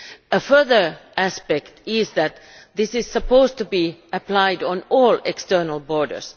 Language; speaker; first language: English; non-native, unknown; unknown